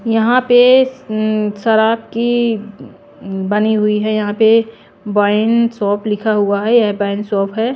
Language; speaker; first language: Hindi; non-native, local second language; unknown